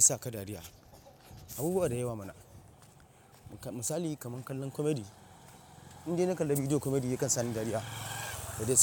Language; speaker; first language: Hausa; non-native, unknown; Yoruba